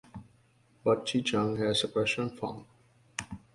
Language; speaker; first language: English; native; English